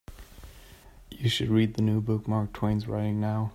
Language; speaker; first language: English; non-native, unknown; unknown